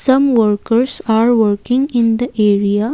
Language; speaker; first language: English; non-native, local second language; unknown